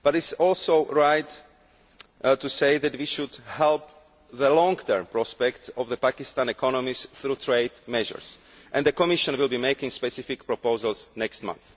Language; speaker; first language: English; non-native, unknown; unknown